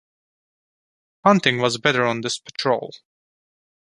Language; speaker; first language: English; non-native, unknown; Turkish